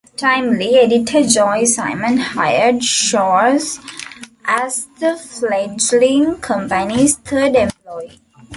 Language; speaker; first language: English; non-native, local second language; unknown